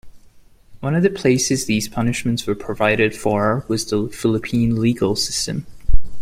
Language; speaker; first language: English; non-native, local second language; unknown